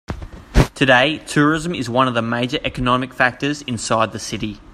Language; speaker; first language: English; native; English